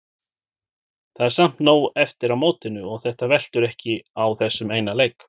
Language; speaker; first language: Icelandic; native; Icelandic